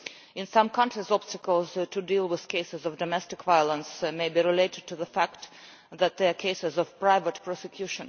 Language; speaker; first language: English; non-native, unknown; Russian